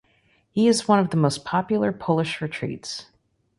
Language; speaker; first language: English; native; English